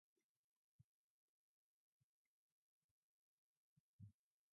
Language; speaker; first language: English; non-native, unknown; Mongolian